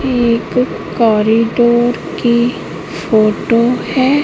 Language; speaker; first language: Hindi; native; Hindi